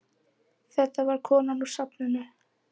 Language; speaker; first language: Icelandic; native; Icelandic